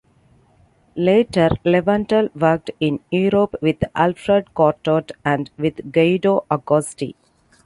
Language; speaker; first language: English; non-native, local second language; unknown